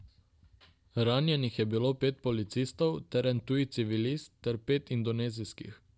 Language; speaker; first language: Slovenian; non-native, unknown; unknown